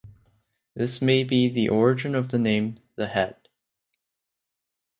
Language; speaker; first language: English; non-native, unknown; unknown